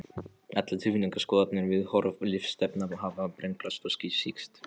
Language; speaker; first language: Icelandic; non-native, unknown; Polish